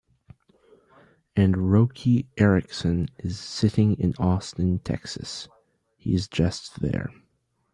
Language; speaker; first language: English; native; English